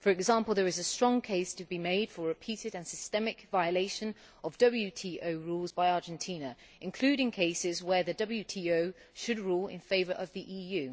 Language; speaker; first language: English; native; English